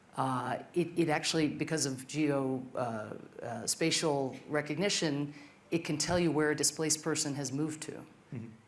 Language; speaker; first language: English; native; English